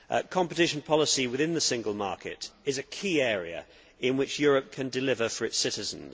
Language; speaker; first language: English; native; English